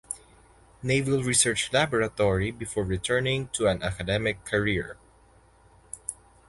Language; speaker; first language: English; non-native, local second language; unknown